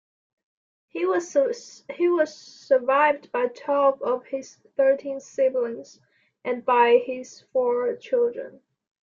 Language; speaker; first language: English; non-native, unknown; Chinese